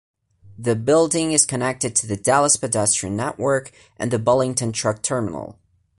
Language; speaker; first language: English; non-native, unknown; Portuguese